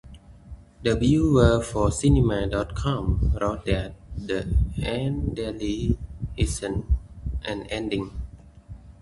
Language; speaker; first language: English; native; English